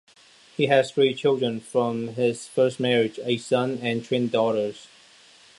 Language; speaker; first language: English; non-native, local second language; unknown